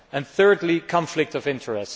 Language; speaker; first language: English; non-native, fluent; Dutch